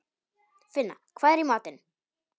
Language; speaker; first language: Icelandic; non-native, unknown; Polish